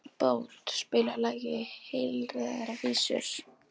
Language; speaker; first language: Icelandic; non-native, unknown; Polish